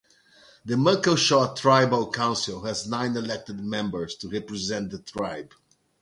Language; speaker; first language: English; non-native, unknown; Portuguese